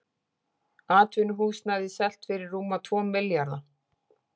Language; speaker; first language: Icelandic; native; Icelandic